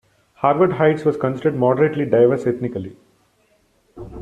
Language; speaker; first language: English; non-native, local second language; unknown